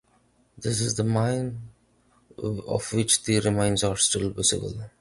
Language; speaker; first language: English; non-native, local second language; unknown